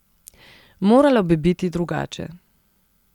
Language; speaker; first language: Slovenian; non-native, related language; Serbian